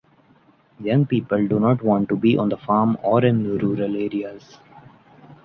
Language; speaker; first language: English; non-native, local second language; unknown